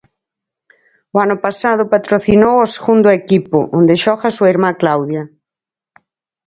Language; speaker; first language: Galician; native; Galician